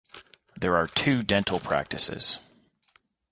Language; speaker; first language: English; native; English